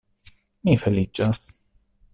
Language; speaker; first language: Esperanto; non-native, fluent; Italian